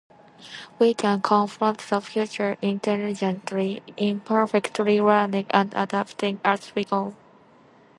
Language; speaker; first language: English; non-native, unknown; Japanese